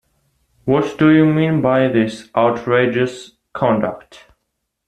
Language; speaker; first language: English; non-native, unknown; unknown